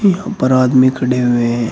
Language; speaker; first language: Hindi; native; Hindi